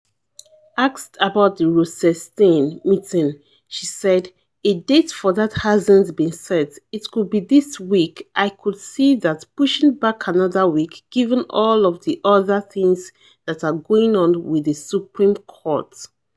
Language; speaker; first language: English; non-native, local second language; Yoruba